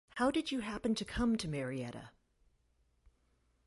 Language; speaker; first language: English; native; English